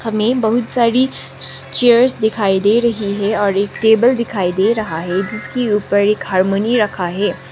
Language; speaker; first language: Hindi; non-native, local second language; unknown